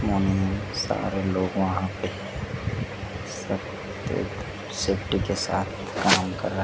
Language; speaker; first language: Hindi; native; Hindi